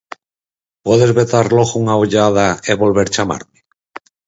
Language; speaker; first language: Galician; native; Galician